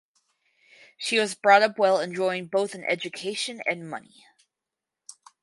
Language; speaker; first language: English; native; English